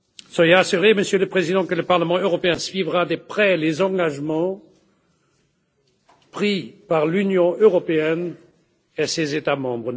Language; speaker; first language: French; non-native, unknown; German